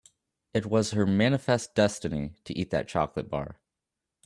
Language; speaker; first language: English; native; English